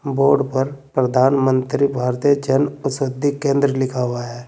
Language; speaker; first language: Hindi; native; Hindi